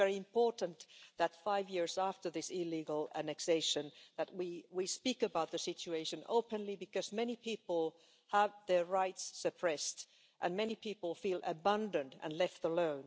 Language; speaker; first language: English; non-native, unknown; Finnish